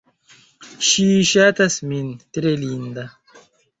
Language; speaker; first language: Esperanto; non-native, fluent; Chinese